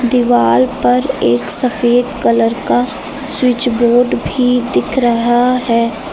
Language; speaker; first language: Hindi; native; Hindi